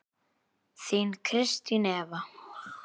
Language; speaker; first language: Icelandic; native; Icelandic